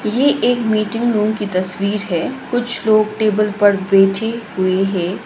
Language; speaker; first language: Hindi; non-native, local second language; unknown